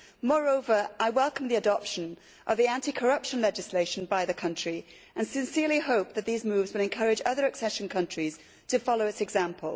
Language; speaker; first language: English; native; English